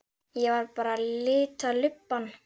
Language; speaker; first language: Icelandic; native; Icelandic